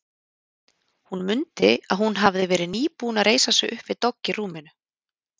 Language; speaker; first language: Icelandic; native; Icelandic